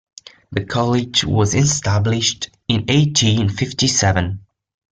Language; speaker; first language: English; non-native, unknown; Italian